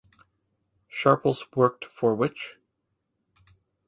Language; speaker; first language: English; native; English